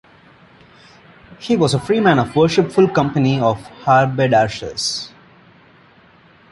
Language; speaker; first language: English; non-native, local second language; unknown